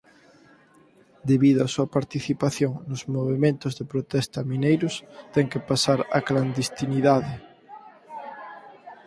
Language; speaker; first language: Galician; native; Galician